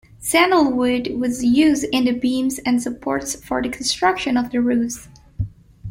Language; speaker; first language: English; non-native, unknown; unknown